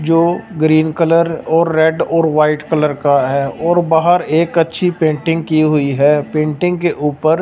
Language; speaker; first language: Hindi; non-native, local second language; Punjabi